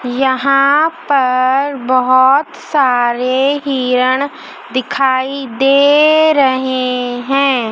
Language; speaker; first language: Hindi; native; Hindi